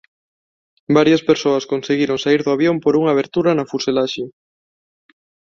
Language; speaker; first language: Galician; non-native, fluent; Spanish